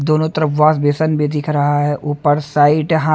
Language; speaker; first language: Hindi; native; Hindi